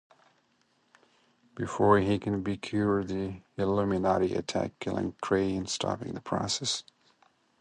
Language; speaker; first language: English; non-native, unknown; Pashto